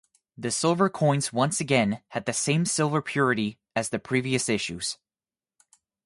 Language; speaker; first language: English; native; English